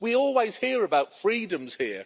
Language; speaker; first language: English; native; English